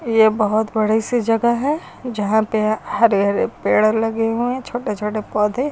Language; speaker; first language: Hindi; native; Hindi